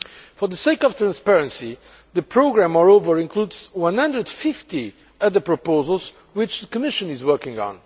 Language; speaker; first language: English; non-native, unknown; Portuguese